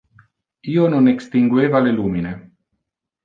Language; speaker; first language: Interlingua; non-native, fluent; Italian